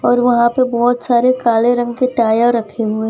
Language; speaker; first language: Hindi; non-native, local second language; Gujarati